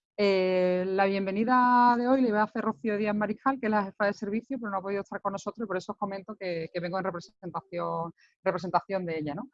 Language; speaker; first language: Spanish; native; Spanish